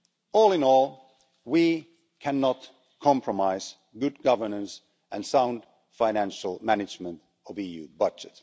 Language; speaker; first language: English; non-native, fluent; Finnish